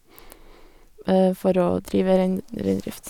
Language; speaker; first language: Norwegian; native; Norwegian